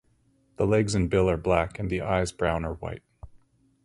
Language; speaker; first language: English; native; English